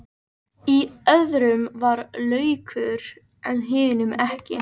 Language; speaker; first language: Icelandic; native; Icelandic